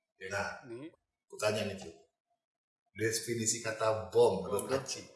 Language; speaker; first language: Indonesian; native; Indonesian